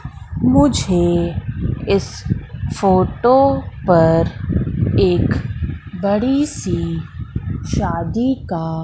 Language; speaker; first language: Hindi; native; Hindi